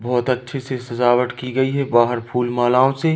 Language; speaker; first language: Hindi; native; Hindi